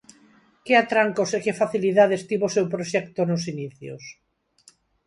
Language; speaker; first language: Galician; non-native, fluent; Spanish